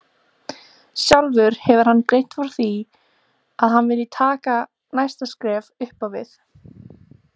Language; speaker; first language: Icelandic; native; Icelandic